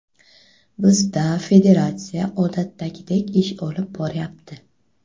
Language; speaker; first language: Uzbek; native; Uzbek